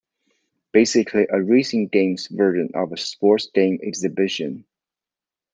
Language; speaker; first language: English; non-native, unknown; Chinese